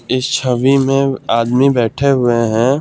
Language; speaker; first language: Hindi; non-native, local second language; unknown